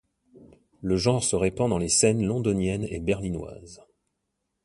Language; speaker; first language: French; native; French